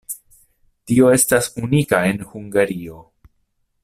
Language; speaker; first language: Esperanto; non-native, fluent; Italian